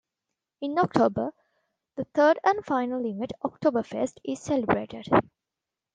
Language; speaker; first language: English; non-native, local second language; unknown